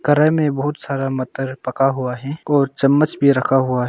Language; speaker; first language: Hindi; non-native, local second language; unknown